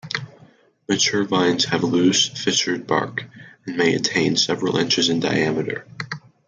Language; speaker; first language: English; native; English